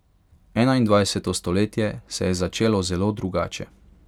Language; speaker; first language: Slovenian; non-native, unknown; Hungarian